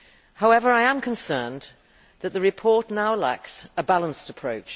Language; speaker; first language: English; native; English